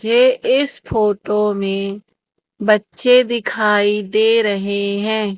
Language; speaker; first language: Hindi; native; Hindi